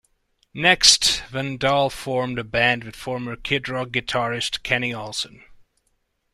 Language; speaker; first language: English; non-native, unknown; Hungarian